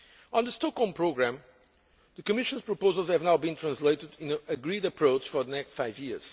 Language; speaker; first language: English; non-native, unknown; Portuguese